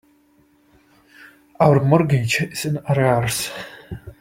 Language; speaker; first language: English; non-native, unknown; Czech